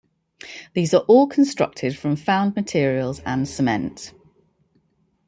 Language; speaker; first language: English; native; English